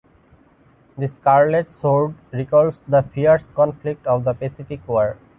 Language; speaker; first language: English; non-native, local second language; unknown